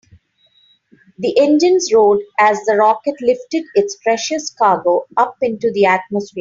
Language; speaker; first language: English; non-native, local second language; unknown